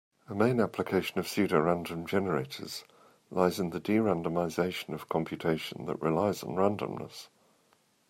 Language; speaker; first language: English; native; English